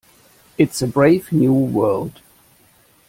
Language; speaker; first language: English; non-native, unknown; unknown